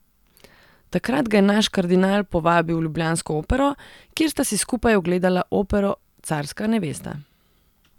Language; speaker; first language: Slovenian; non-native, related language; Serbian